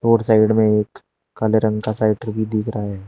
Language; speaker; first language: Hindi; native; Hindi